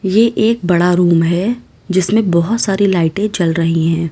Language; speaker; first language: Hindi; native; Hindi